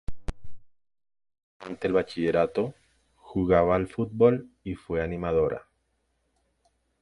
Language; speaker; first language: Spanish; native; Spanish